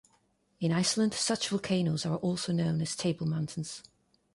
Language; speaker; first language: English; non-native, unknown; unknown